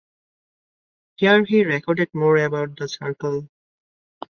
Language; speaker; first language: English; non-native, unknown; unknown